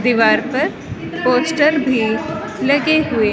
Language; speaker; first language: Hindi; native; Hindi